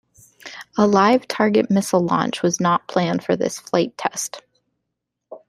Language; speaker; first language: English; native; English